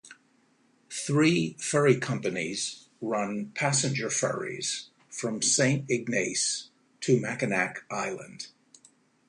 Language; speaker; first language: English; native; English